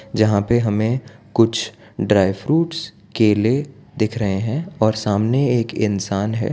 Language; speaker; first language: Hindi; non-native, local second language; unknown